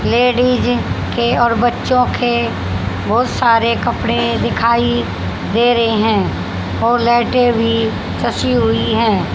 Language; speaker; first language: Hindi; native; Hindi